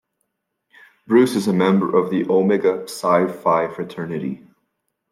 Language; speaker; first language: English; non-native, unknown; French